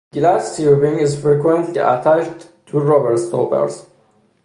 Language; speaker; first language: English; non-native, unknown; Persian